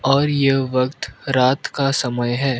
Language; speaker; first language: Hindi; non-native, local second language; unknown